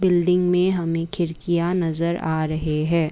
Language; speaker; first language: Hindi; non-native, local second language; Assamese